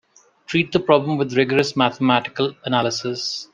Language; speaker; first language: English; non-native, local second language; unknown